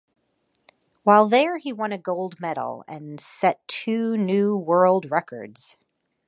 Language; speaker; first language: English; native; English